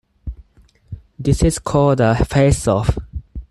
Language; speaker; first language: English; non-native, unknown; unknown